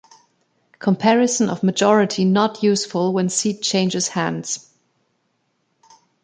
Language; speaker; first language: English; non-native, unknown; German